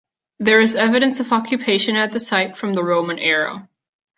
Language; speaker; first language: English; non-native, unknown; Catalan